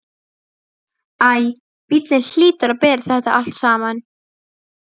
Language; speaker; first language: Icelandic; non-native, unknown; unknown